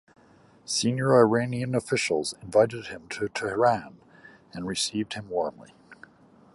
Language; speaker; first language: English; native; English